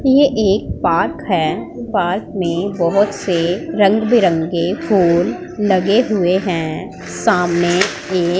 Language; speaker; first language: Hindi; non-native, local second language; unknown